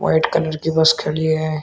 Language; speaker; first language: Hindi; native; Hindi